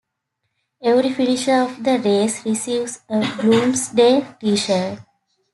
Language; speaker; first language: English; native; English